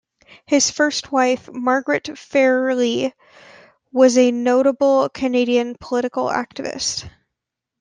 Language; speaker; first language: English; native; English